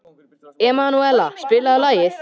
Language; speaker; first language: Icelandic; native; Icelandic